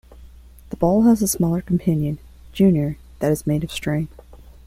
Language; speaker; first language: English; non-native, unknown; Spanish